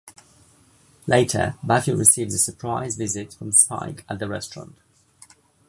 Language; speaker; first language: English; native; English